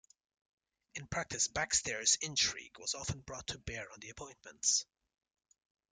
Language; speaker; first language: English; native; English